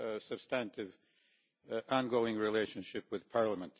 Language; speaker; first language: English; non-native, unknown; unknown